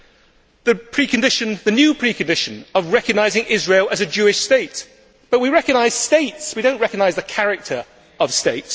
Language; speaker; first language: English; native; English